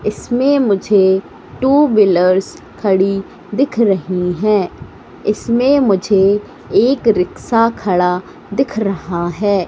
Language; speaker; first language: Hindi; native; Hindi